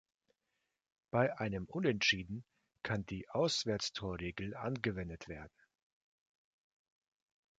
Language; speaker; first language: German; non-native, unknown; Russian